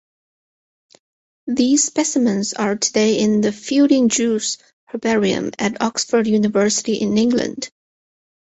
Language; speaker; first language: English; non-native, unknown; Chinese